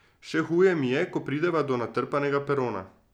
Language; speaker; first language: Slovenian; native; Slovenian